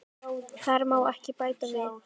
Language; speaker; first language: Icelandic; native; Icelandic